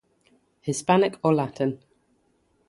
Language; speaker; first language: English; native; English